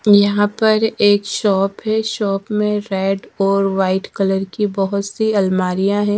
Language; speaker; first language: Hindi; native; Hindi